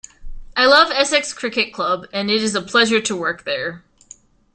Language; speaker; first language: English; native; English